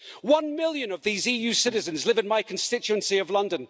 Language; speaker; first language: English; native; English